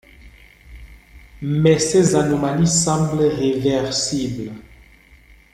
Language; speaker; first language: French; non-native, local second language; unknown